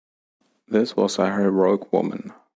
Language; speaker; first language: English; non-native, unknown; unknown